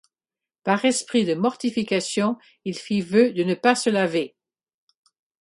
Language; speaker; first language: French; non-native, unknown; English